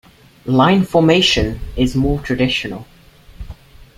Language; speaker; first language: English; native; English